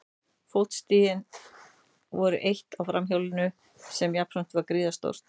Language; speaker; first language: Icelandic; native; Icelandic